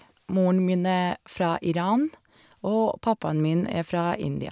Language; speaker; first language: Norwegian; non-native, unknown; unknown